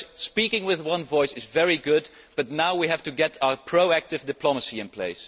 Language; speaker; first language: English; non-native, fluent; Dutch